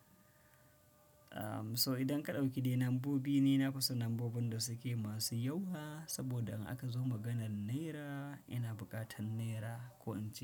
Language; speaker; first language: Hausa; non-native, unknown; Fula